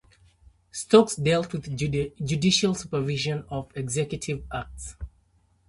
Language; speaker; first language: English; native; English